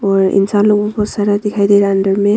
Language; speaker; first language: Hindi; early bilingual, other home language; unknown